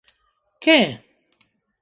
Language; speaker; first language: Galician; non-native, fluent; Spanish